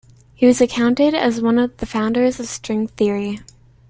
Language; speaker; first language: English; native; English